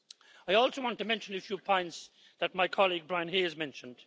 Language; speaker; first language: English; native; English